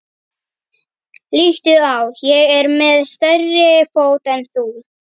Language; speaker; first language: Icelandic; native; Icelandic